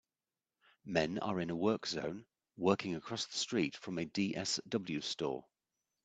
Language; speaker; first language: English; native; English